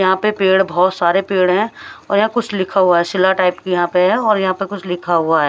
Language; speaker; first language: Hindi; non-native, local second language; Punjabi